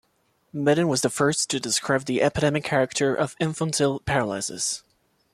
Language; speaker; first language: English; non-native, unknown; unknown